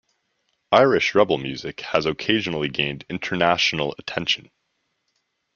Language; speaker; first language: English; native; English